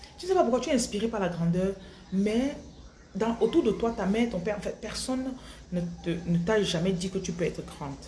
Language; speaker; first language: French; non-native, local second language; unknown